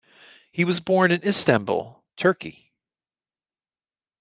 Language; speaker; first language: English; native; English